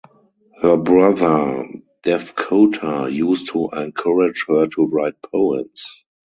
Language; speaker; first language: English; non-native, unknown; German